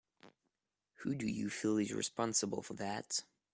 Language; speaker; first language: English; non-native, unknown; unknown